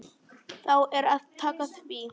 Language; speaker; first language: Icelandic; non-native, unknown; Polish